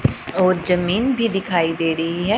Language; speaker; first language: Hindi; non-native, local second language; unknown